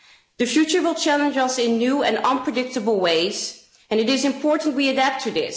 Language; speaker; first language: English; non-native, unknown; Dutch